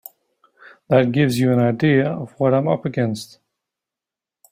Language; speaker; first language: English; native; English